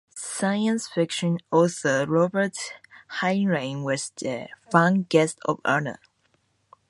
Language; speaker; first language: English; non-native, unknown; Japanese